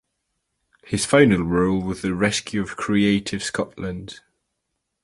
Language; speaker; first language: English; native; English